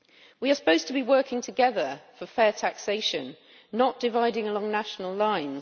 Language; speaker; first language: English; native; English